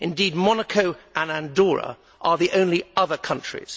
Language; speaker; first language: English; native; English